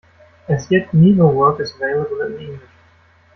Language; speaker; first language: English; non-native, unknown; German